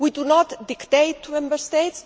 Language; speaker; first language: English; non-native, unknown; Greek